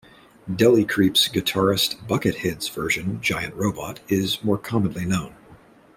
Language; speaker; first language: English; native; English